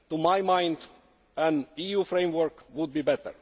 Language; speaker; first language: English; non-native, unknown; Estonian